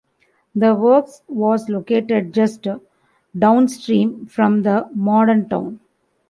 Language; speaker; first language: English; non-native, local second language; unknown